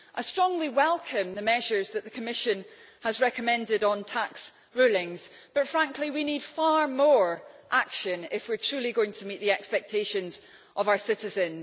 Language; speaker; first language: English; native; English